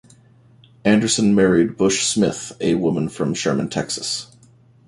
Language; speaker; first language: English; native; English